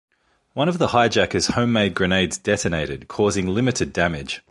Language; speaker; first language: English; native; English